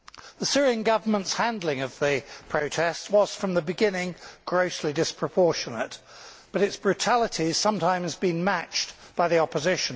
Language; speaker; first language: English; native; English